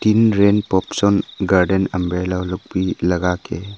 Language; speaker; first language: Hindi; non-native, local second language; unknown